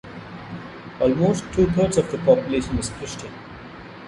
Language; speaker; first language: English; non-native, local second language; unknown